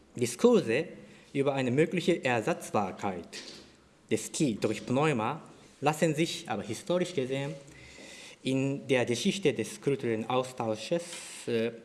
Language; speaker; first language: German; non-native, fluent; Japanese